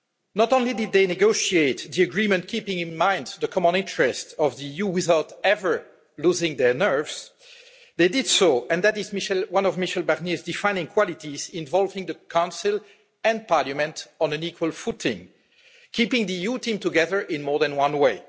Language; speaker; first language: English; non-native, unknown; French